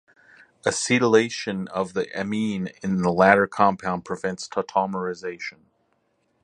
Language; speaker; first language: English; native; English